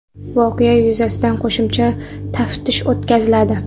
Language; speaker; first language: Uzbek; non-native, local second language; Kara-Kalpak